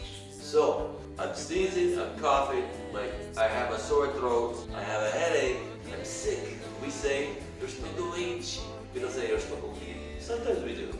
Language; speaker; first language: English; native; English